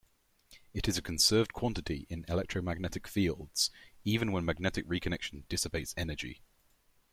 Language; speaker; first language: English; native; English